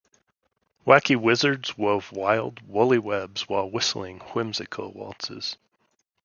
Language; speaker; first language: English; native; English